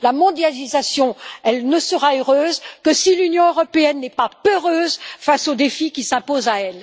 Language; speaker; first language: French; native; French